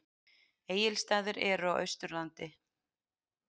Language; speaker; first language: Icelandic; native; Icelandic